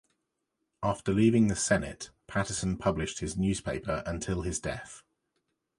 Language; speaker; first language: English; native; English